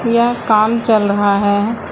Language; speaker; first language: Hindi; native; Hindi